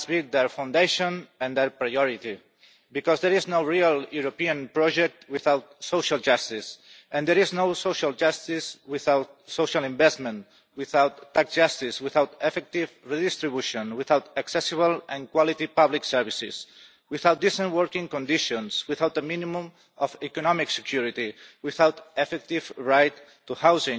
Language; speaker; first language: English; non-native, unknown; Catalan